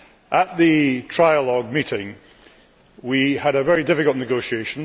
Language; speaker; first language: English; native; English